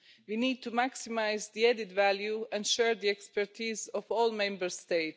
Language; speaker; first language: English; non-native, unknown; Croatian